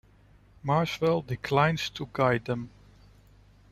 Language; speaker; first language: English; non-native, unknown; Dutch